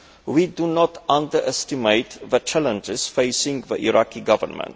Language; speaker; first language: English; non-native, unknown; Polish